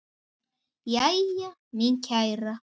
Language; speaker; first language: Icelandic; native; Icelandic